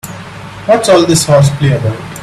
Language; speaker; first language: English; non-native, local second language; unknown